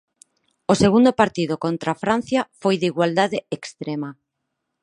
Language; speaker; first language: Galician; non-native, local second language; Spanish